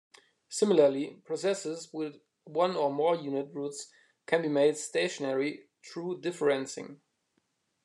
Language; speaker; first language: English; non-native, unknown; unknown